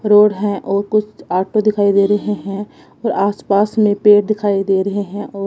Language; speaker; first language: Hindi; non-native, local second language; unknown